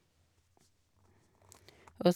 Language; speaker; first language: Norwegian; non-native, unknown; Cebuano